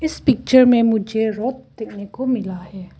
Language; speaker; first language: Hindi; non-native, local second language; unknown